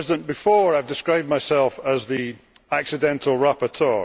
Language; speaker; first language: English; native; English